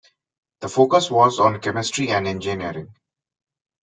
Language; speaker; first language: English; non-native, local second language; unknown